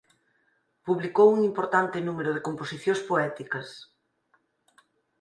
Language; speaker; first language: Galician; native; Galician